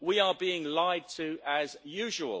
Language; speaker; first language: English; native; English